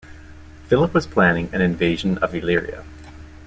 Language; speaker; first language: English; native; English